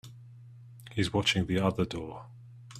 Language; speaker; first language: English; native; English